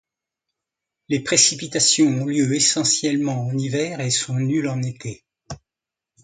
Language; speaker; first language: French; non-native, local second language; Arabic